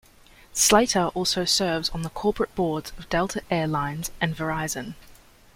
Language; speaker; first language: English; native; English